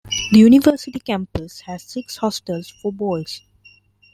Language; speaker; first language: English; non-native, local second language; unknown